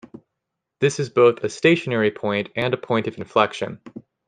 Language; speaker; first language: English; native; English